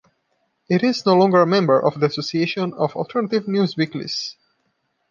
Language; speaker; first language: English; non-native, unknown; Portuguese